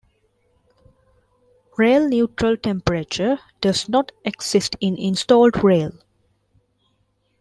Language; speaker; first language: English; non-native, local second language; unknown